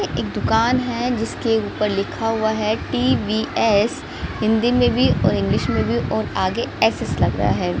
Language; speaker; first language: Hindi; native; Hindi